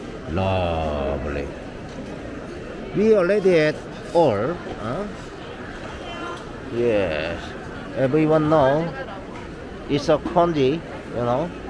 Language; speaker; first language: English; non-native, learner; Korean